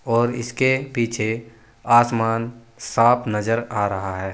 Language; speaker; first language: Hindi; native; Hindi